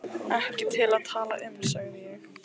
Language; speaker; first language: Icelandic; non-native, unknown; Lithuanian